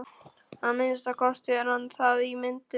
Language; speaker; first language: Icelandic; non-native, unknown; Polish